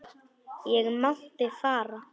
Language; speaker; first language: Icelandic; non-native, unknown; Polish